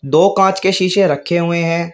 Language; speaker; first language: Hindi; native; Hindi